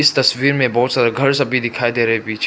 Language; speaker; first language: Hindi; non-native, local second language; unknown